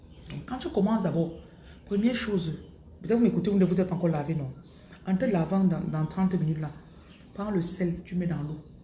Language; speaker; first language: French; non-native, local second language; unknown